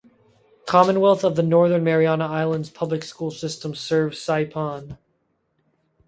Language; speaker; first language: English; native; English